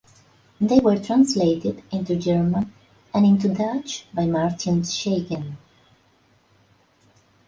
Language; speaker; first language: English; non-native, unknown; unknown